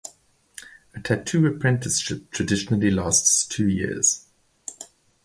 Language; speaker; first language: English; native; English